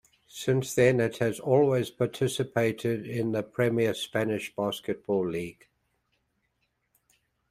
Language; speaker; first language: English; native; English